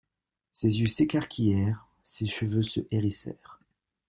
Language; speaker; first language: French; native; French